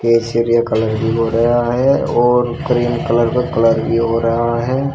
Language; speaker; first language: Hindi; native; Hindi